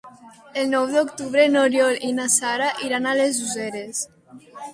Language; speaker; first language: Catalan; non-native, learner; Spanish